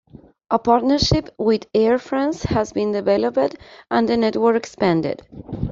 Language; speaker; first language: English; non-native, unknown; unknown